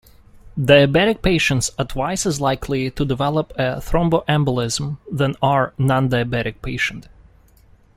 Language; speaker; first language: English; non-native, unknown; Russian